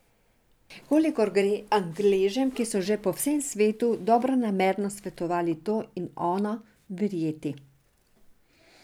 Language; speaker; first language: Slovenian; non-native, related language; Serbian